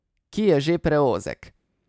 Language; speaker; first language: Slovenian; native; Slovenian